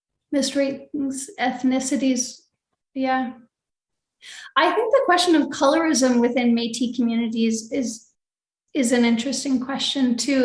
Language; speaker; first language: English; native; English